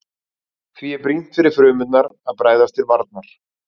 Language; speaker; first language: Icelandic; native; Icelandic